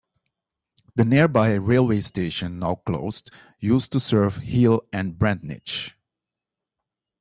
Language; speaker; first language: English; non-native, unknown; Dutch